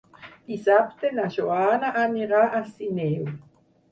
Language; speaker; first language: Catalan; non-native, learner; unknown